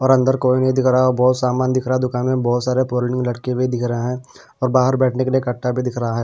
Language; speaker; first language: Hindi; non-native, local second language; Punjabi